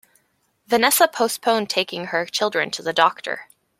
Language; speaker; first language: English; native; English